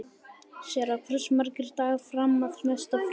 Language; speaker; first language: Icelandic; native; Icelandic